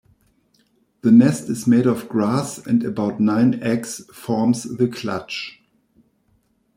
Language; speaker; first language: English; non-native, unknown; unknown